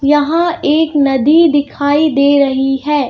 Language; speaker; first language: Hindi; native; Hindi